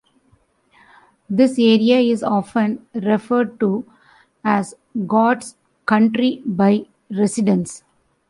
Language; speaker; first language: English; non-native, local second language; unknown